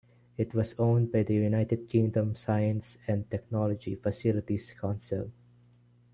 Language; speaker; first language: English; non-native, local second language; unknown